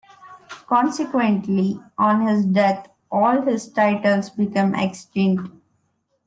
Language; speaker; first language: English; non-native, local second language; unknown